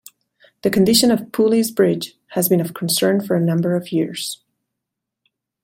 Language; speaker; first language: English; non-native, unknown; Catalan